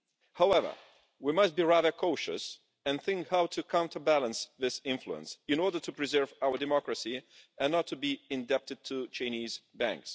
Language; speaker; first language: English; non-native, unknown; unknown